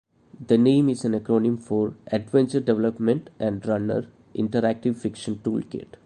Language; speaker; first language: English; non-native, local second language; Malayalam